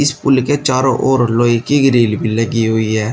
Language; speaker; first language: Hindi; native; Hindi